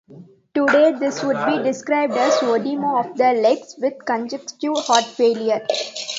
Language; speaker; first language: English; non-native, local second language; Tamil